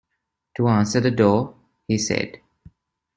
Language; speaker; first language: English; non-native, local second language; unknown